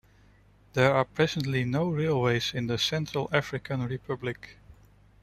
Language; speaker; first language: English; non-native, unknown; Dutch